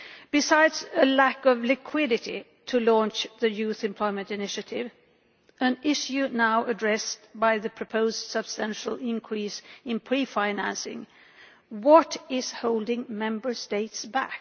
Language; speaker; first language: English; non-native, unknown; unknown